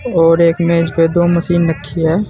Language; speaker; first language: Hindi; native; Hindi